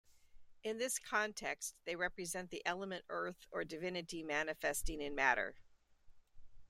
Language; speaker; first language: English; native; English